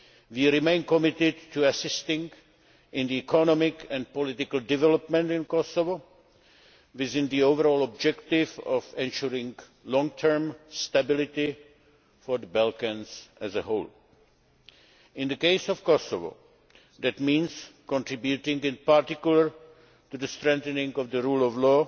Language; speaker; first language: English; non-native, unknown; Czech